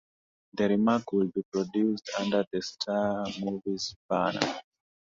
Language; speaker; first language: English; non-native, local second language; Swahili